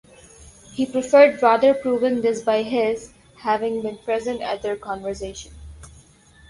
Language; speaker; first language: English; non-native, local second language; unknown